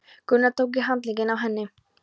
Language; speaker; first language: Icelandic; non-native, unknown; Polish